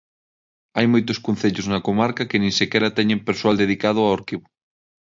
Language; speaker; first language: Galician; non-native, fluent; Spanish